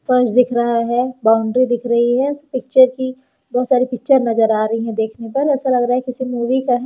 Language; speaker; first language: Hindi; native; Hindi